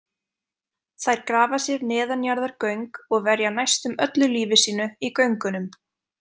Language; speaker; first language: Icelandic; native; Icelandic